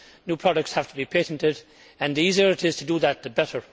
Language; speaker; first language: English; native; English